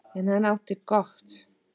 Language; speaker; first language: Icelandic; non-native, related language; Danish